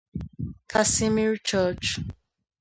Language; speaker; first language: English; native; English